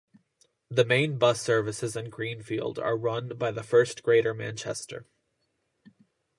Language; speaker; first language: English; native; English